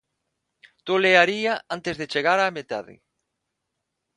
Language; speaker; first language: Galician; non-native, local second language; Spanish